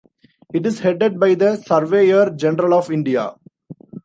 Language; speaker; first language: English; non-native, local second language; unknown